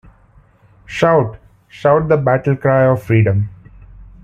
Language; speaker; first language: English; non-native, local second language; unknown